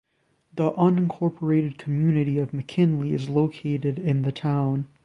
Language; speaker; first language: English; native; English